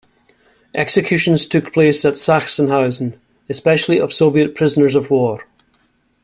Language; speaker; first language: English; native; English